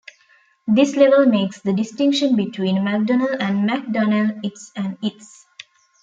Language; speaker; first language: English; non-native, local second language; Tamil